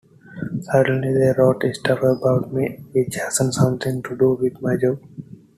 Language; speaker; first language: English; non-native, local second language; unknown